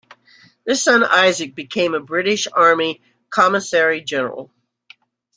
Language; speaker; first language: English; native; English